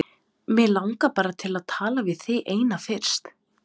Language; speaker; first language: Icelandic; non-native, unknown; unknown